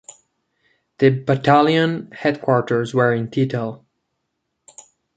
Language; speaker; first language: English; non-native, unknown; Catalan